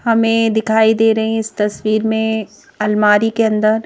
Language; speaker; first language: Hindi; native; Hindi